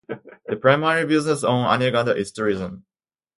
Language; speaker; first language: English; native; English